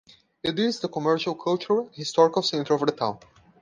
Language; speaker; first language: English; non-native, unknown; Portuguese